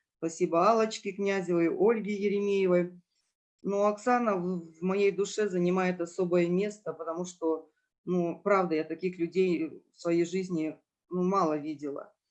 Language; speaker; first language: Russian; native; Russian